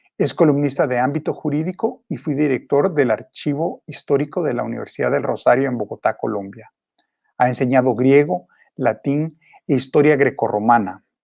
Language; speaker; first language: Spanish; native; Spanish